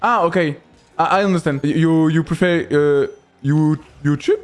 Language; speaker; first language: English; non-native, learner; French